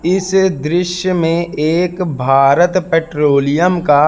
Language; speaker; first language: Hindi; native; Hindi